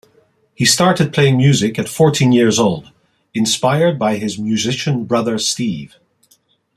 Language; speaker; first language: English; non-native, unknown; Dutch